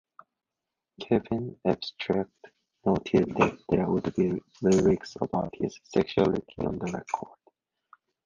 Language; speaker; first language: English; non-native, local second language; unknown